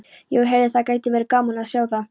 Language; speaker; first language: Icelandic; non-native, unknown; Polish